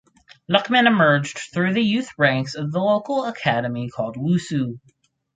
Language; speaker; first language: English; native; English